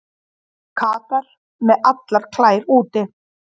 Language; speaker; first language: Icelandic; native; Icelandic